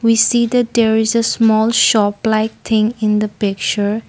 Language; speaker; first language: English; non-native, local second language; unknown